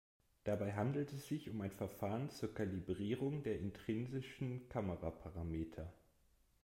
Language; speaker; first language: German; native; German